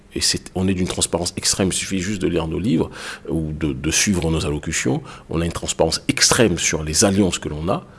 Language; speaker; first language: French; native; French